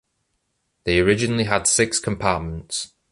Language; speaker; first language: English; native; English